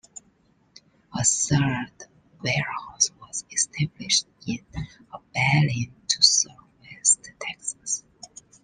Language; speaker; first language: English; non-native, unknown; Chinese